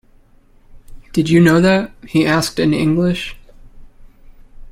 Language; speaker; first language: English; native; English